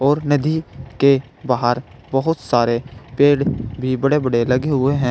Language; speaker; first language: Hindi; native; Hindi